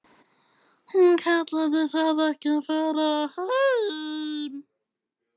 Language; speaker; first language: Icelandic; native; Icelandic